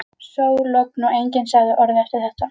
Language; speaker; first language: Icelandic; native; Icelandic